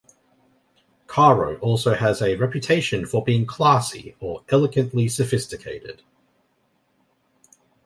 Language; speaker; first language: English; native; English